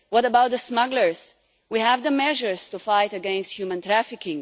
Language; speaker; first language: English; non-native, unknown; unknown